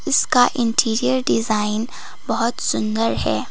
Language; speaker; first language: Hindi; non-native, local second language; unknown